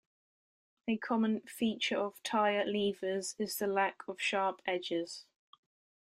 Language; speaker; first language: English; native; English